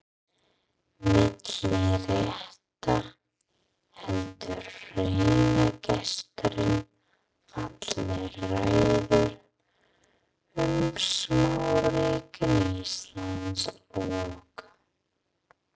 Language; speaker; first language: Icelandic; non-native, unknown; English